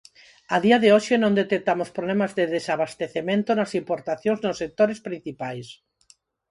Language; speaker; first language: Galician; non-native, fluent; Spanish